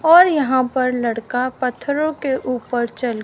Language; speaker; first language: Hindi; native; Hindi